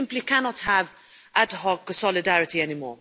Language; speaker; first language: English; non-native, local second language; Maltese